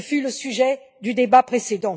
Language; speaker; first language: French; native; French